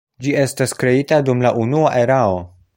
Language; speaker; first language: Esperanto; non-native, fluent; Polish